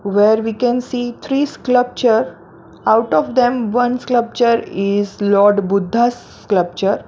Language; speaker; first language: English; non-native, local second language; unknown